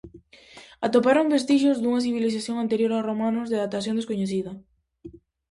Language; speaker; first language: Galician; native; Galician